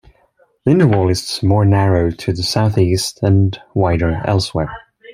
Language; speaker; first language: English; non-native, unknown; Swedish